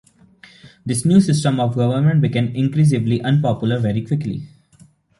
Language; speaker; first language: English; non-native, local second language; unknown